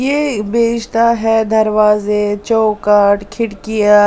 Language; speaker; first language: Hindi; non-native, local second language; Punjabi